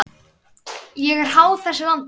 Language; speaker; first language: Icelandic; native; Icelandic